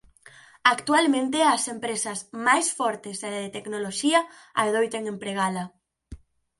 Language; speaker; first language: Galician; native; Galician